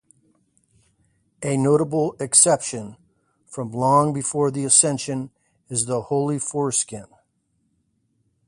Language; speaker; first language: English; native; English